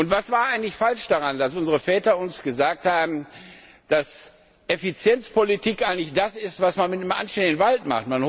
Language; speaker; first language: German; non-native, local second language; Luxembourgish